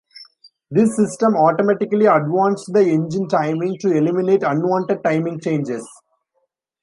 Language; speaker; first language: English; non-native, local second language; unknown